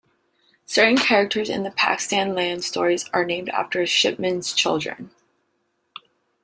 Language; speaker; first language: English; native; English